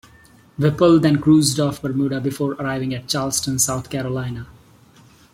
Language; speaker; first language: English; non-native, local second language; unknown